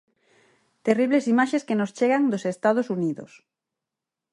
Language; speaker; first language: Galician; native; Galician